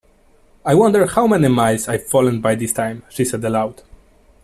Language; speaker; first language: English; non-native, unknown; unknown